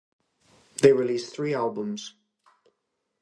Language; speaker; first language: English; native; English